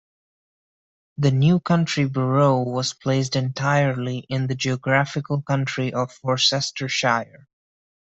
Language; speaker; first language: English; non-native, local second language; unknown